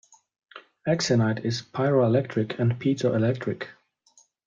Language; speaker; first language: English; non-native, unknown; Polish